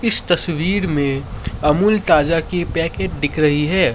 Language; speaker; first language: Hindi; non-native, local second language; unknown